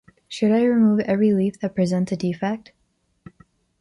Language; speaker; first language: English; native; English